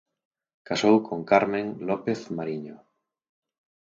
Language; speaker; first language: Galician; native; Galician